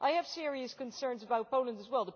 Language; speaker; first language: English; non-native, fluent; Dutch